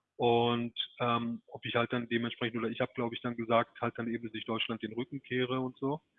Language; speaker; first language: German; early bilingual, other home language; Turkish